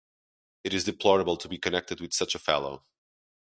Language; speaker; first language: English; non-native, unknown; Portuguese